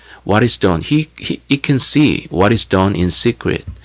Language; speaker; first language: English; non-native, fluent; Korean